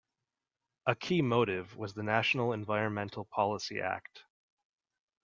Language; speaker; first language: English; native; English